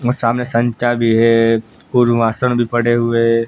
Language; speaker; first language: Hindi; non-native, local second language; Gujarati